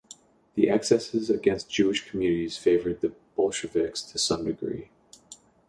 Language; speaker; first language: English; native; English